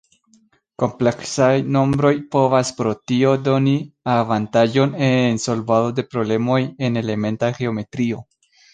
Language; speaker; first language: Esperanto; non-native, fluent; Spanish